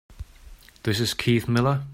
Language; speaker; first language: English; non-native, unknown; German